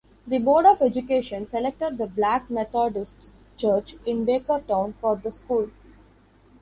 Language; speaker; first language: English; non-native, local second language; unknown